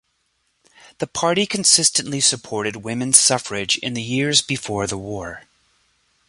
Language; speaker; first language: English; native; English